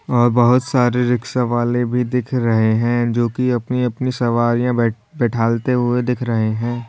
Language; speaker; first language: Hindi; native; Hindi